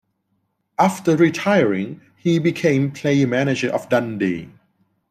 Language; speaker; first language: English; non-native, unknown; Thai